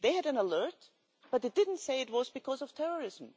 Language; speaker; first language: English; non-native, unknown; German